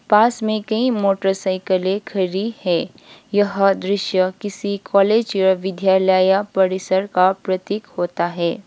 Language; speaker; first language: Hindi; non-native, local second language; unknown